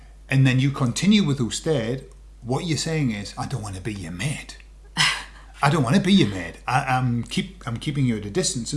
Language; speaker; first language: English; native; English